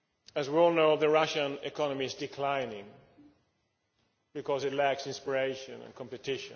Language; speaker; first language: English; non-native, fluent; Swedish